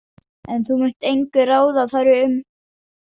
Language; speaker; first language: Icelandic; non-native, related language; Danish